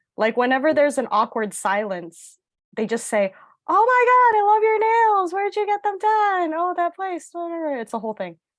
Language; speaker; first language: English; early bilingual, other home language; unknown